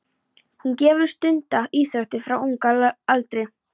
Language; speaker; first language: Icelandic; non-native, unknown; Polish